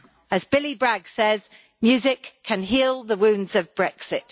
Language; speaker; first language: English; native; English